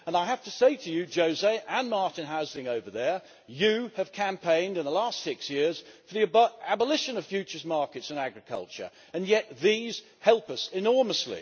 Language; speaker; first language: English; native; English